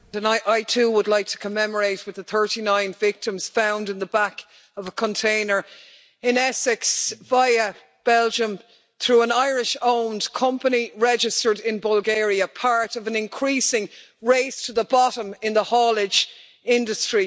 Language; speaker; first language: English; native; English